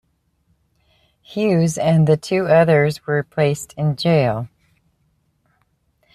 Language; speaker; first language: English; native; English